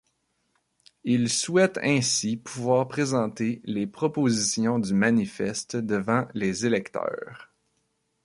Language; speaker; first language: French; native; French